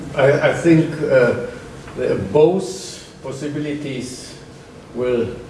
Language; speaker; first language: English; non-native, fluent; German